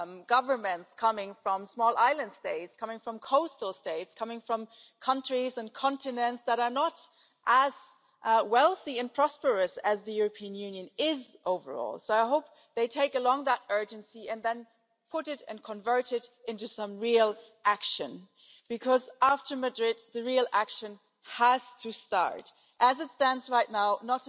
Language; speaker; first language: English; non-native, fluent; German